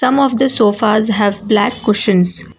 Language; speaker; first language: English; non-native, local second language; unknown